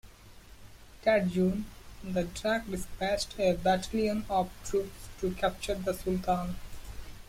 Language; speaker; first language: English; non-native, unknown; Bangla